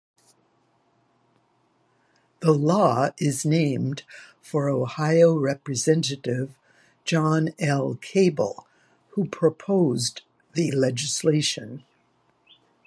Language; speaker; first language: English; native; English